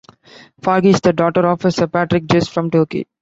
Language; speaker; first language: English; non-native, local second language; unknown